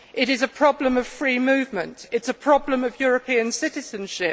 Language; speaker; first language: English; native; English